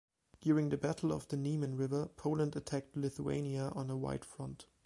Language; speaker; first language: English; non-native, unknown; German